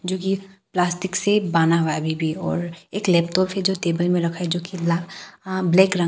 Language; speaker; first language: Hindi; non-native, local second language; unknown